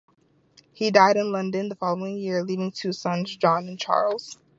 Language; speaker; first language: English; native; English